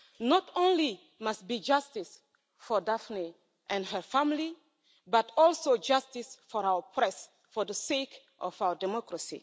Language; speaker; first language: English; non-native, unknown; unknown